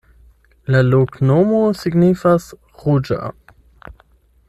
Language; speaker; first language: Esperanto; non-native, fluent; German